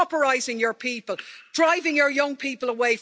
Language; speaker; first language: English; native; English